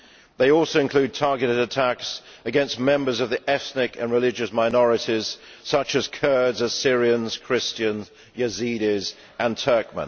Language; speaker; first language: English; native; English